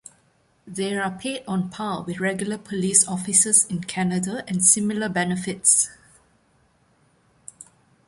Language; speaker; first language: English; non-native, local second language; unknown